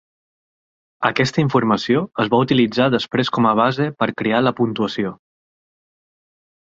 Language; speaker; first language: Catalan; native; Catalan